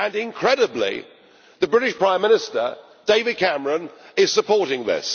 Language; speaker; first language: English; native; English